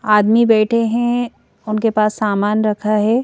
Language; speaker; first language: Hindi; native; Hindi